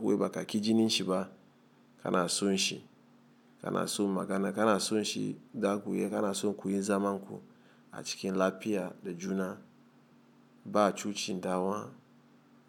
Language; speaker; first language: Hausa; non-native, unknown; Igbo